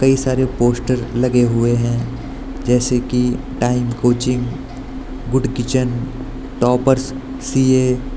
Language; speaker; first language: Hindi; native; Hindi